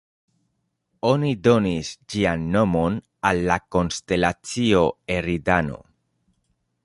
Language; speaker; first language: Esperanto; non-native, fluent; Spanish